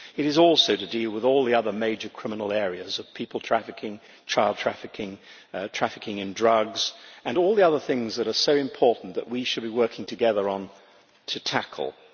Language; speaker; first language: English; native; English